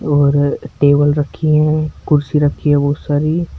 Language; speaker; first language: Hindi; native; Hindi